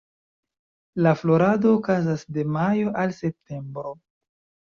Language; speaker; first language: Esperanto; non-native, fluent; Chinese